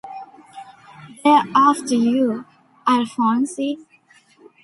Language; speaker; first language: English; non-native, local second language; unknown